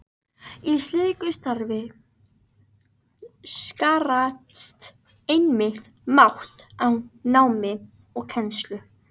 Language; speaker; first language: Icelandic; native; Icelandic